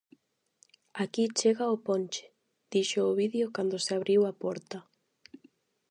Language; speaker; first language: Galician; non-native, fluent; Spanish